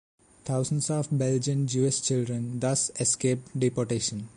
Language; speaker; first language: English; non-native, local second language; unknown